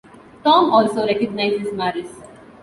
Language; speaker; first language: English; non-native, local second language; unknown